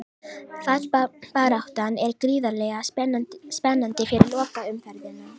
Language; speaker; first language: Icelandic; native; Icelandic